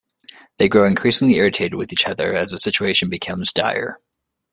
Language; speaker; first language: English; native; English